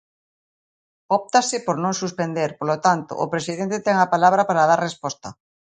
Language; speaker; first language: Galician; native; Galician